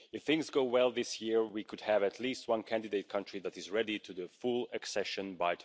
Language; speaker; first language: English; non-native, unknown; Hungarian